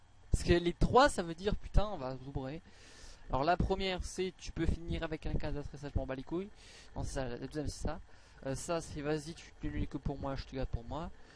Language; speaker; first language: French; native; French